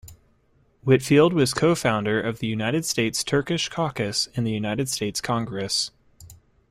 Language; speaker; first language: English; native; English